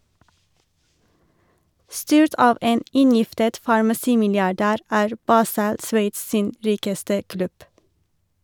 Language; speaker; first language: Norwegian; non-native, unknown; Turkish